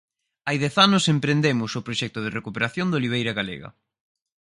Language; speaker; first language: Galician; native; Galician